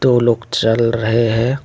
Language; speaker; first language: Hindi; non-native, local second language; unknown